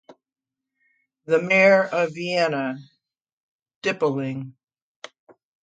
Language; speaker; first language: English; native; English